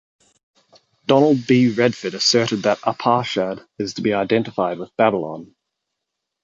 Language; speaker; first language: English; native; English